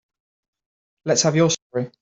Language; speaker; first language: English; native; English